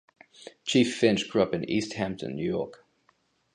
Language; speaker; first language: English; native; English